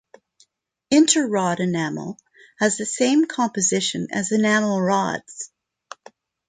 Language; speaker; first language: English; non-native, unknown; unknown